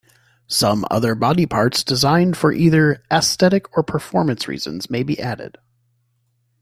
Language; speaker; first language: English; native; English